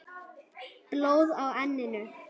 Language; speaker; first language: Icelandic; native; Icelandic